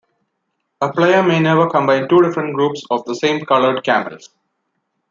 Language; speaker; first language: English; non-native, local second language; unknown